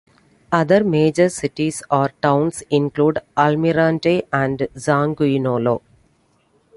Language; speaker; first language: English; non-native, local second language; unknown